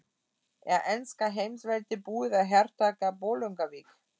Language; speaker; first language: Icelandic; non-native, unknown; German